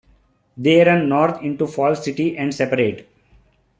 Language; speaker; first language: English; non-native, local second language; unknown